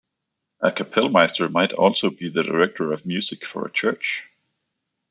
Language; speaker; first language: English; non-native, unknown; Danish